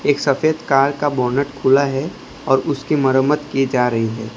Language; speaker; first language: Hindi; non-native, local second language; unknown